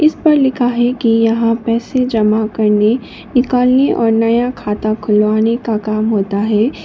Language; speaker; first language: Hindi; non-native, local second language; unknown